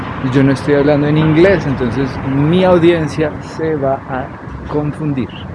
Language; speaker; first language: Spanish; native; Spanish